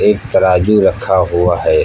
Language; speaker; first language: Hindi; native; Hindi